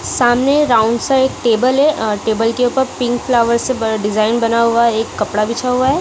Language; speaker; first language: Hindi; non-native, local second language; Punjabi